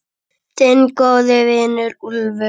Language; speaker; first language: Icelandic; native; Icelandic